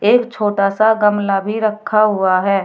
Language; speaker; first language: Hindi; native; Hindi